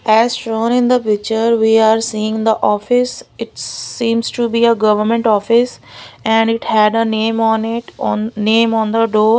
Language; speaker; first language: English; non-native, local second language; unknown